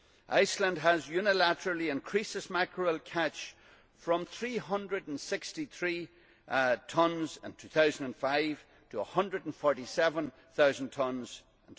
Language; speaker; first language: English; native; English